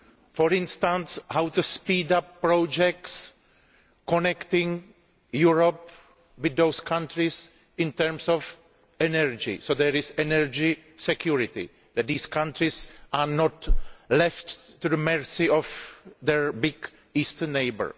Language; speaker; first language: English; non-native, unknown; Greek